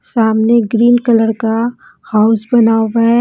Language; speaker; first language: Hindi; non-native, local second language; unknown